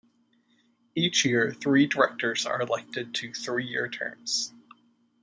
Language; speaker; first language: English; native; English